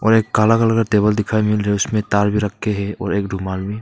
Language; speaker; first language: Hindi; non-native, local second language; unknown